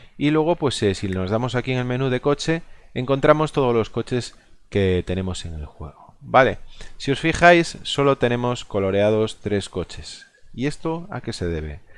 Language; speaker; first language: Spanish; non-native, local second language; Galician